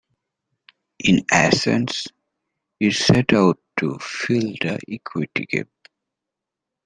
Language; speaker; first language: English; native; English